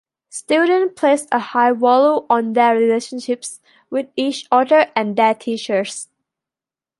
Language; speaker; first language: English; non-native, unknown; Thai